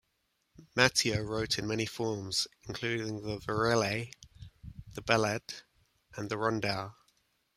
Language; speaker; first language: English; native; English